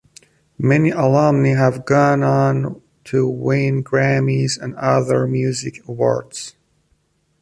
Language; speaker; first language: English; non-native, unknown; Persian